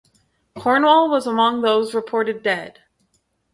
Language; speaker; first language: English; native; English